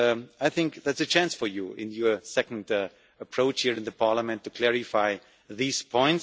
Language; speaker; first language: English; non-native, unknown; German